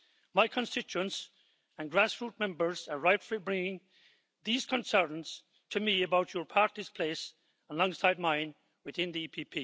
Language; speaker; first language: English; native; English